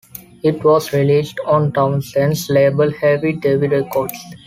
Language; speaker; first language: English; non-native, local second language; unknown